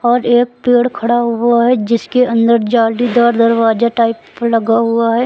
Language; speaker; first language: Hindi; native; Hindi